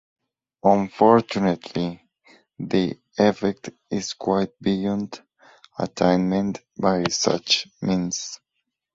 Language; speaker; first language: English; non-native, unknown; Spanish